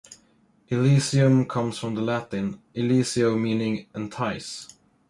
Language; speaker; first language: English; non-native, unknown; Swedish